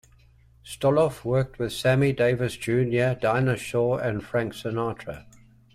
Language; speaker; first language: English; native; English